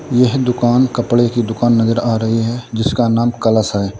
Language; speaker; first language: Hindi; native; Hindi